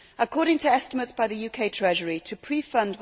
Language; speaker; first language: English; native; English